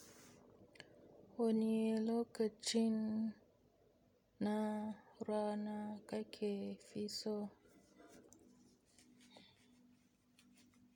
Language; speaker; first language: Hausa; native; Hausa